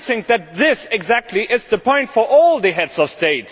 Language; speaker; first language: English; non-native, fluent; German